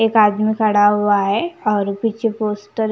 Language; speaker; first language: Hindi; non-native, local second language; Punjabi